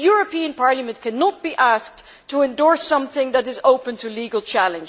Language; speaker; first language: English; non-native, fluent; Dutch